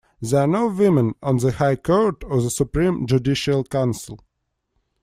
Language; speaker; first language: English; non-native, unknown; Russian